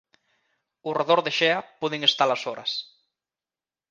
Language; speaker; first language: Galician; native; Galician